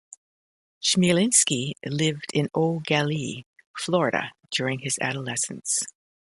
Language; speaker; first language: English; native; English